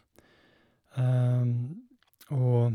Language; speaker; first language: Norwegian; native; Norwegian